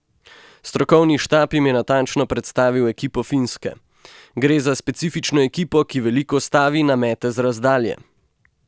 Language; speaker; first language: Slovenian; native; Slovenian